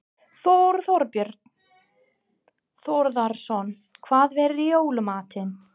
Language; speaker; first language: Icelandic; non-native, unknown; English